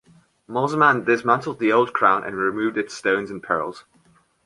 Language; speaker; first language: English; non-native, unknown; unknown